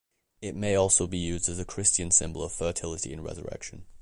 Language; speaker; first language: English; native; English